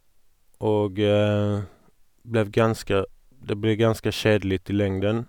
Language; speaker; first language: Norwegian; non-native, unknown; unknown